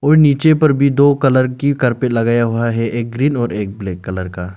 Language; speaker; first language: Hindi; non-native, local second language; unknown